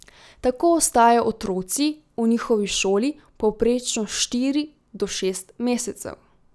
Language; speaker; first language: Slovenian; native; Slovenian